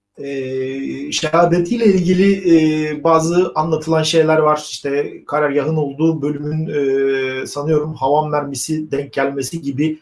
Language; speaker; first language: Turkish; native; Turkish